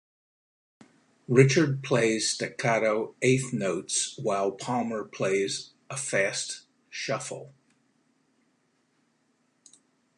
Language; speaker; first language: English; native; English